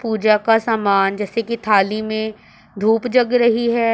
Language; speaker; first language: Hindi; non-native, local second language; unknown